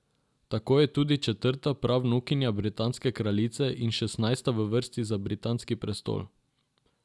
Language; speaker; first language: Slovenian; non-native, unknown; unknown